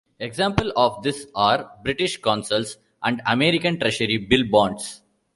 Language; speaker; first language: English; non-native, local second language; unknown